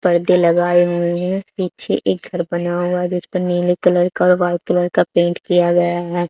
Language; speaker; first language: Hindi; native; Hindi